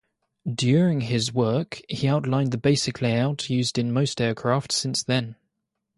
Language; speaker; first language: English; native; English